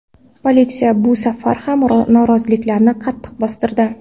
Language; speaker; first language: Uzbek; non-native, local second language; Kara-Kalpak